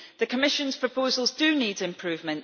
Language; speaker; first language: English; native; English